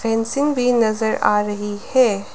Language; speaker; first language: Hindi; non-native, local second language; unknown